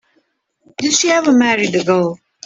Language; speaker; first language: English; native; English